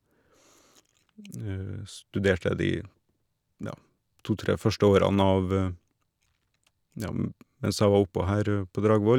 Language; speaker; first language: Norwegian; native; Norwegian